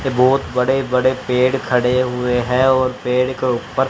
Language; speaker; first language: Hindi; native; Hindi